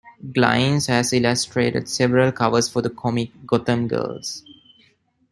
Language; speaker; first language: English; non-native, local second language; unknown